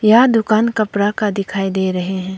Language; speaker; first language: Hindi; non-native, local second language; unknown